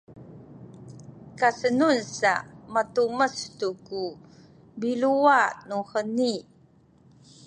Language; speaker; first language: Sakizaya; non-native, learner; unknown